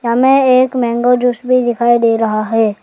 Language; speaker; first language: Hindi; non-native, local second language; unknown